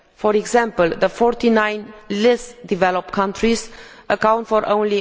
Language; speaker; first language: English; non-native, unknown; Romanian